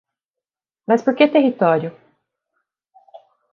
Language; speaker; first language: Portuguese; native; Portuguese